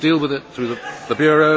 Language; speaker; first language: English; native; English